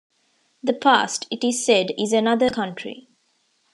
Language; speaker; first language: English; non-native, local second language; Tamil